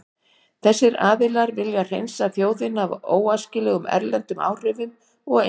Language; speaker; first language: Icelandic; native; Icelandic